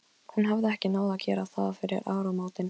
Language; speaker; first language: Icelandic; non-native, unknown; Polish